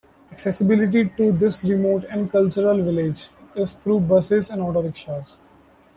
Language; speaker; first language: English; non-native, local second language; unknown